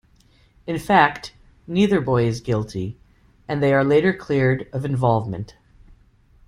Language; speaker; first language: English; native; English